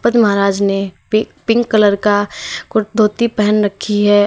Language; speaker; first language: Hindi; native; Hindi